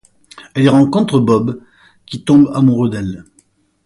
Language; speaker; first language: French; native; French